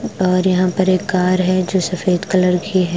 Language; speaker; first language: Hindi; non-native, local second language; Punjabi